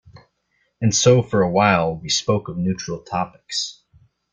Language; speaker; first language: English; native; English